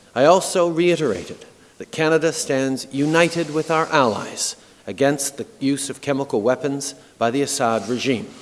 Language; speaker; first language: English; early bilingual, other home language; French